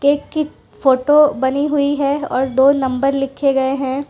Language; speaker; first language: Hindi; non-native, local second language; Gujarati